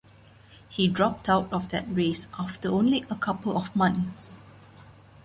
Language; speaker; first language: English; non-native, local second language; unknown